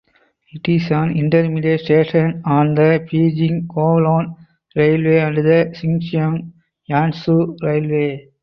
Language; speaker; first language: English; non-native, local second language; Tamil